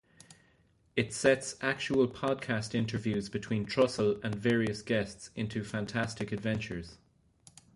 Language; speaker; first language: English; native; English